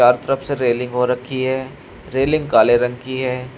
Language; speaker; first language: Hindi; native; Hindi